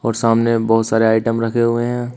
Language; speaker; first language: Hindi; native; Hindi